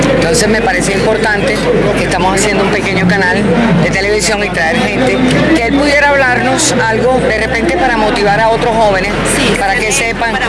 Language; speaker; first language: Spanish; native; Spanish